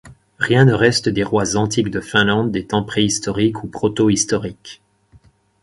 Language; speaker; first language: French; native; French